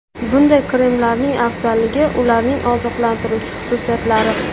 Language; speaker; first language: Uzbek; native; Uzbek